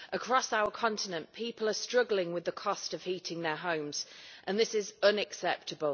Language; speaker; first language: English; native; English